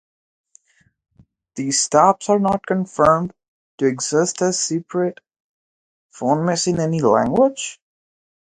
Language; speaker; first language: English; non-native, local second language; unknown